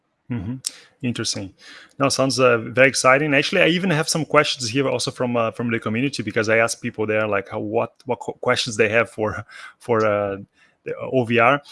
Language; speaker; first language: English; non-native, fluent; Portuguese